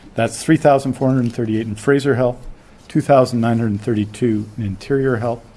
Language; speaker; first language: English; native; English